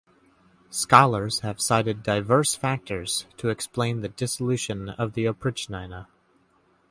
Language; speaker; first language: English; native; English